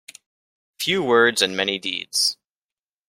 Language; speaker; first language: English; native; English